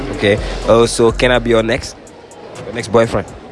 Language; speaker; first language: English; non-native, learner; Wolof